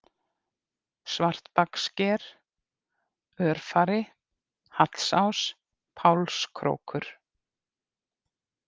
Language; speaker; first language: Icelandic; native; Icelandic